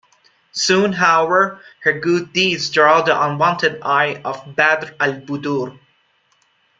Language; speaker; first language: English; non-native, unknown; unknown